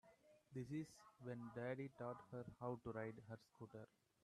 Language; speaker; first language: English; non-native, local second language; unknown